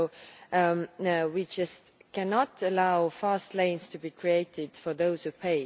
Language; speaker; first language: English; non-native, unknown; Estonian